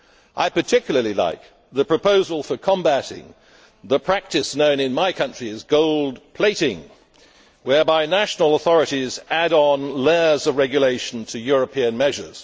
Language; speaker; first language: English; native; English